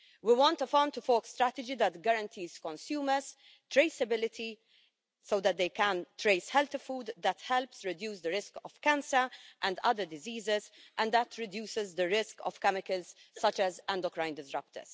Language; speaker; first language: English; non-native, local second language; Maltese